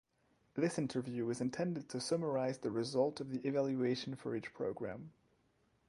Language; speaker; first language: English; non-native, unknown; French